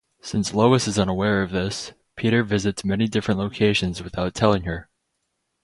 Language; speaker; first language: English; native; English